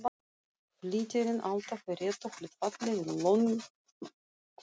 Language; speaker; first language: Icelandic; non-native, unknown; Russian